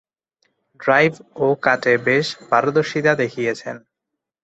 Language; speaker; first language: Bangla; non-native, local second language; Chittagonian